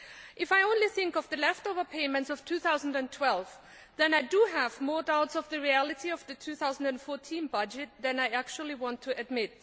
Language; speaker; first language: English; non-native, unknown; Greek